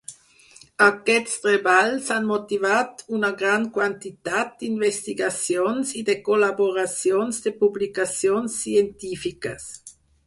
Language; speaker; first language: Catalan; non-native, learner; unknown